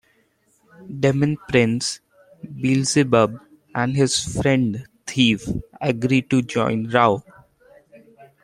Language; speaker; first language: English; non-native, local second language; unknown